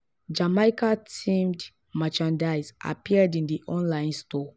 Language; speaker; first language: English; non-native, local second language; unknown